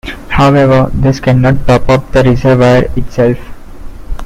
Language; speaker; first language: English; non-native, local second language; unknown